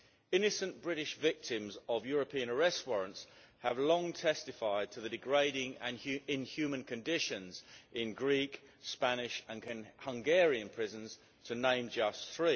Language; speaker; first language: English; native; English